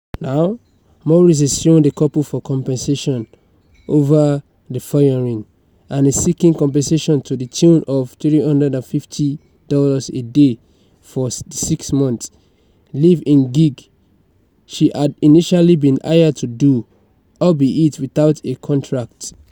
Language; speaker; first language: English; non-native, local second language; Yoruba